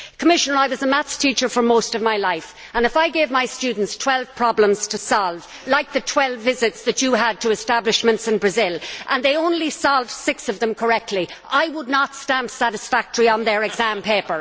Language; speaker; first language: English; native; English